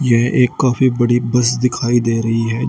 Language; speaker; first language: Hindi; native; Hindi